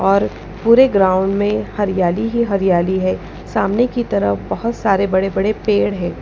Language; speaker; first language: Hindi; non-native, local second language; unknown